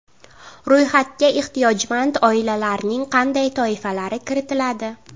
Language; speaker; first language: Uzbek; native; Uzbek